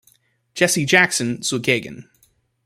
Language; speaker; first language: German; non-native, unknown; English